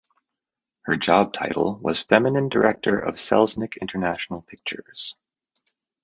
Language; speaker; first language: English; native; English